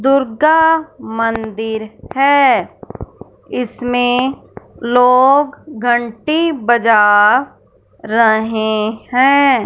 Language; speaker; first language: Hindi; non-native, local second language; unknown